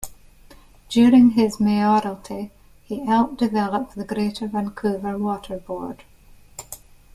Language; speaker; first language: English; native; English